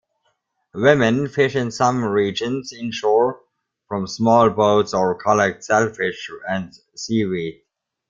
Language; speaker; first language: English; non-native, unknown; German